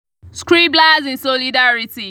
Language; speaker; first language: English; non-native, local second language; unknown